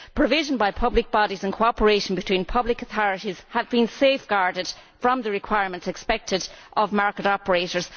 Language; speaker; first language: English; native; English